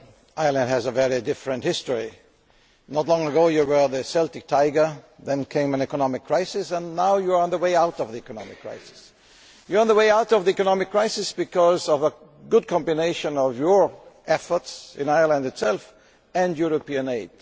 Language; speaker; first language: English; non-native, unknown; German